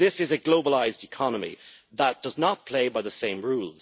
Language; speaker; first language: English; native; English